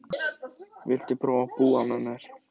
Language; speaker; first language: Icelandic; native; Icelandic